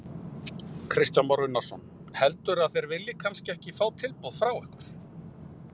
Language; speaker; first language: Icelandic; native; Icelandic